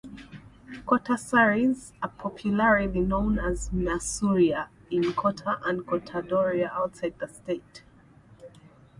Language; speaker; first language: English; native; English